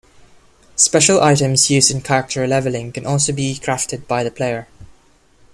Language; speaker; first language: English; non-native, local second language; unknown